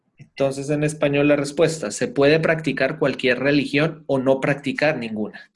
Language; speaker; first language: Spanish; native; Spanish